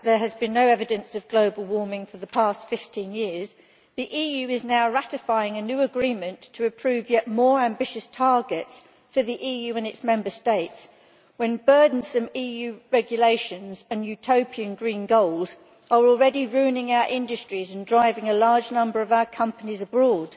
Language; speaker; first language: English; native; English